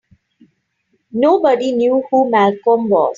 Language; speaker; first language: English; non-native, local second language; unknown